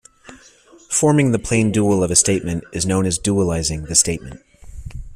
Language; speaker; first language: English; native; English